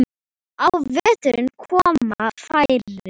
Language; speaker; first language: Icelandic; non-native, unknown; Thai